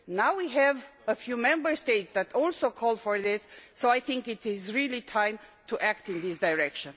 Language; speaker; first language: English; non-native, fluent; Romanian